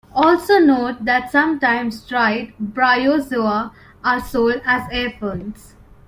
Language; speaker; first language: English; non-native, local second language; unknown